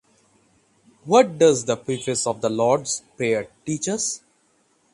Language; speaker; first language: English; non-native, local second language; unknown